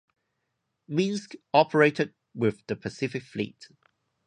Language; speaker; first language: English; non-native, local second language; Cantonese